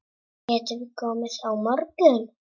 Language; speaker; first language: Icelandic; non-native, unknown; Czech